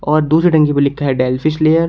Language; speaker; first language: Hindi; native; Hindi